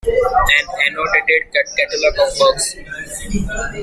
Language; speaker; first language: English; non-native, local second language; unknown